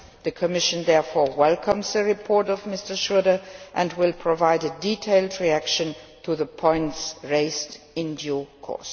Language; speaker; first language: English; non-native, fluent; Luxembourgish